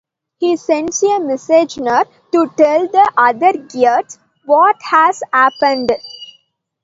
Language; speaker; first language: English; non-native, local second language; Tamil